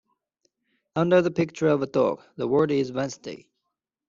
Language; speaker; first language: English; non-native, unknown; Chinese